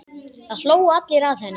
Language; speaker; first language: Icelandic; native; Icelandic